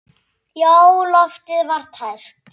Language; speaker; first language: Icelandic; native; Icelandic